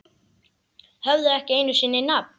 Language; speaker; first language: Icelandic; native; Icelandic